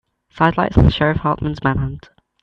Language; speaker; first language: English; native; English